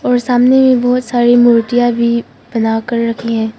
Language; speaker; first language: Hindi; non-native, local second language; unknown